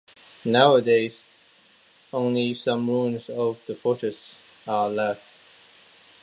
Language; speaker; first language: English; non-native, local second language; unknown